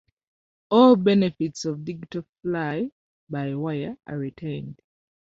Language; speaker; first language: English; non-native, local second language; Ganda